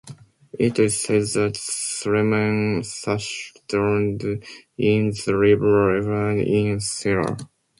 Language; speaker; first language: English; non-native, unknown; Japanese